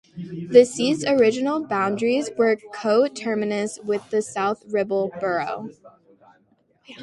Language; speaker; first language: English; native; English